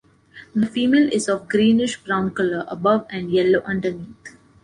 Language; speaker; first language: English; non-native, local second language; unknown